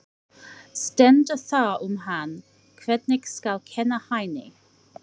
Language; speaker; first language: Icelandic; non-native, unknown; English